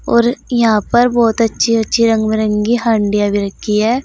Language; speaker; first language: Hindi; native; Hindi